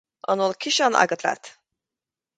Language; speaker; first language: Irish; native; Irish